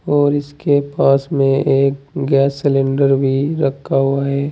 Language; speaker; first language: Hindi; native; Hindi